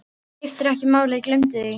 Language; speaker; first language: Icelandic; non-native, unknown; Filipino